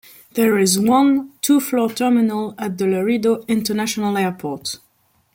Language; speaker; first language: English; non-native, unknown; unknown